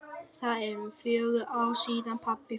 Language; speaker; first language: Icelandic; non-native, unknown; Vietnamese